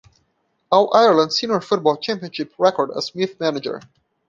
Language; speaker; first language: English; non-native, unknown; Portuguese